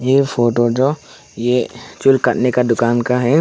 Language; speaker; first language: Hindi; non-native, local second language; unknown